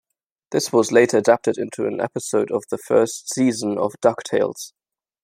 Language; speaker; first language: English; non-native, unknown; German